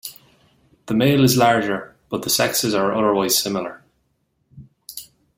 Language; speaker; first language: English; native; English